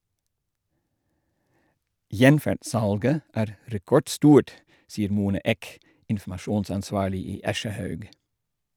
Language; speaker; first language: Norwegian; non-native, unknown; Dutch